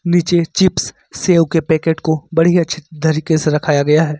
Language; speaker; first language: Hindi; native; Hindi